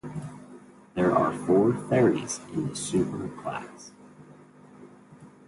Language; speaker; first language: English; native; English